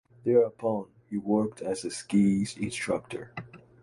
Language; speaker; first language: English; non-native, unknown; Chinese